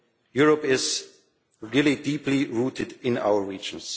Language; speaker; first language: English; non-native, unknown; German